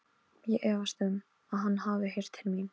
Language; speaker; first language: Icelandic; non-native, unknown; Polish